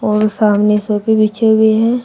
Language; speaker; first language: Hindi; native; Hindi